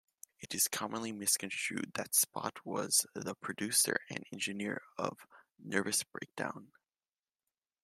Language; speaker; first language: English; native; English